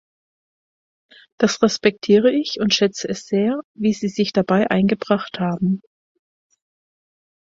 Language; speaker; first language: German; native; German